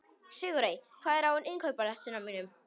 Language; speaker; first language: Icelandic; non-native, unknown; Polish